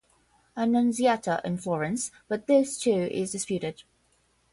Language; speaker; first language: English; non-native, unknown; Portuguese